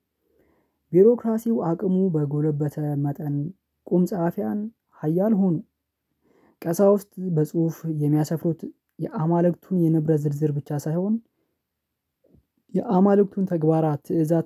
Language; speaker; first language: Amharic; non-native, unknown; Oromo